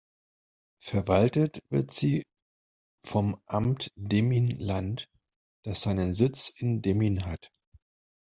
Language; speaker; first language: German; non-native, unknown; Spanish